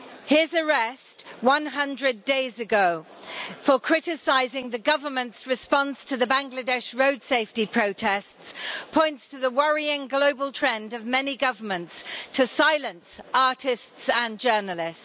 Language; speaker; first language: English; native; English